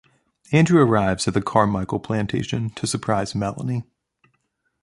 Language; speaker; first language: English; native; English